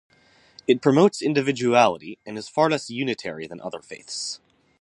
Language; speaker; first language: English; native; English